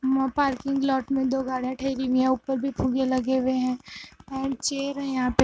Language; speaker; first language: Hindi; non-native, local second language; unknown